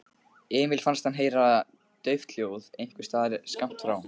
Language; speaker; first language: Icelandic; native; Icelandic